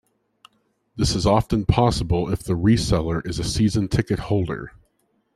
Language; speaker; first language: English; native; English